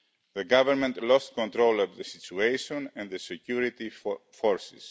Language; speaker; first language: English; non-native, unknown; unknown